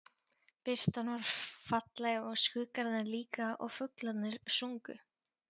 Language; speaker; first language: Icelandic; non-native, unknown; Polish